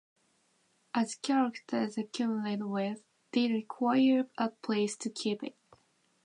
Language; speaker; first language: English; non-native, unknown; Japanese